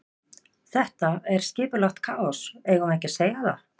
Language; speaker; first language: Icelandic; native; Icelandic